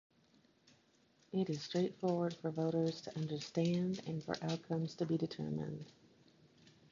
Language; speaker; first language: English; native; English